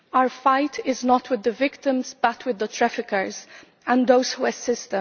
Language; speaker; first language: English; non-native, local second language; Maltese